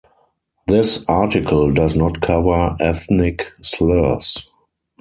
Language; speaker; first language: English; non-native, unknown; German